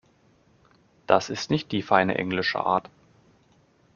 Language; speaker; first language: German; native; German